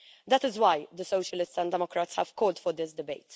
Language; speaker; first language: English; non-native, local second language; Maltese